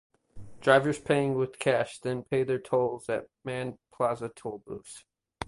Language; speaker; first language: English; native; English